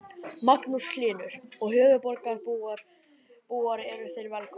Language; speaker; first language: Icelandic; native; Icelandic